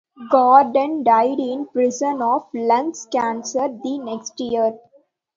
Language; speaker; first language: English; non-native, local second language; Tamil